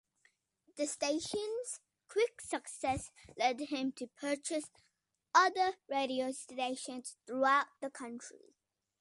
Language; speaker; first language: English; native; English